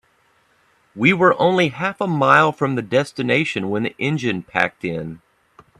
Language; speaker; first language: English; native; English